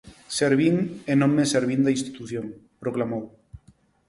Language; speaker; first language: Galician; non-native, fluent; Spanish